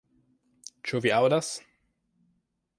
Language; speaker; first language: Esperanto; non-native, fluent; French